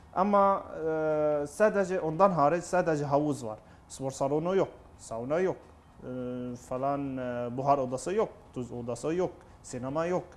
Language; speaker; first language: Turkish; non-native, learner; Arabic